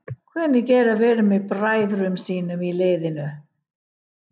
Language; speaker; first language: Icelandic; non-native, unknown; English